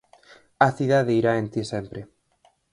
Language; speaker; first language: Galician; native; Galician